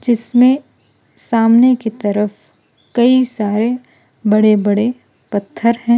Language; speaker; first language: Hindi; non-native, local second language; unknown